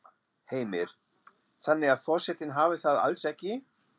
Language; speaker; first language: Icelandic; non-native, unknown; German